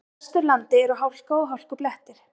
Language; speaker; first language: Icelandic; native; Icelandic